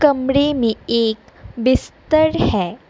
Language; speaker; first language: Hindi; non-native, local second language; Assamese